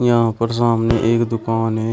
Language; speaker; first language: Hindi; native; Hindi